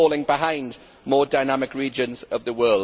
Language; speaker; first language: English; native; English